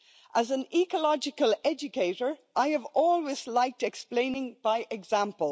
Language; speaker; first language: English; native; English